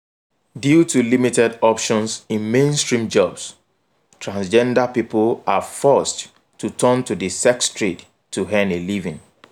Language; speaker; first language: English; non-native, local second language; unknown